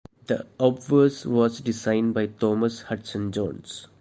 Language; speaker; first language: English; non-native, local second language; Malayalam